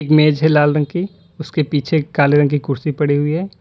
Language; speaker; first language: Hindi; native; Hindi